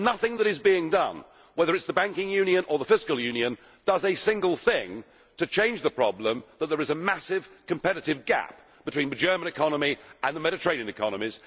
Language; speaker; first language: English; native; English